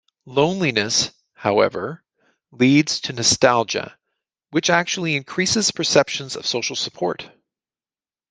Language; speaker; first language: English; native; English